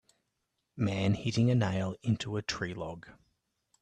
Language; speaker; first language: English; native; English